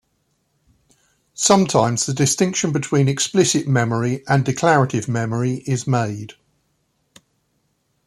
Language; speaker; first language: English; native; English